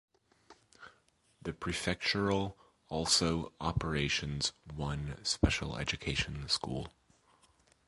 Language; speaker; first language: English; native; English